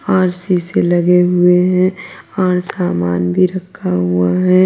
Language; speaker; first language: Hindi; native; Hindi